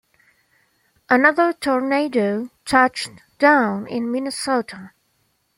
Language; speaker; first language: English; non-native, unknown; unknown